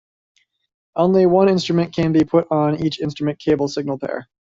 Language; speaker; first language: English; native; English